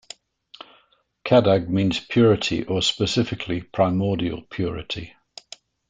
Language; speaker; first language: English; native; English